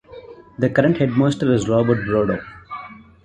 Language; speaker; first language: English; non-native, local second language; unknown